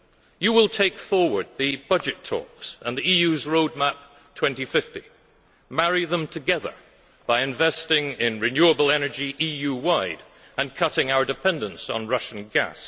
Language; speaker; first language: English; native; English